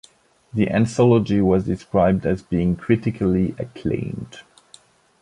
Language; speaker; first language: English; non-native, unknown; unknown